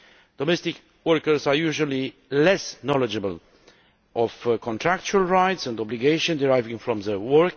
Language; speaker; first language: English; non-native, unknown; Romanian